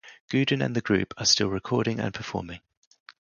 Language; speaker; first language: English; native; English